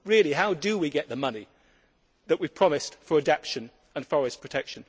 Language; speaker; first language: English; native; English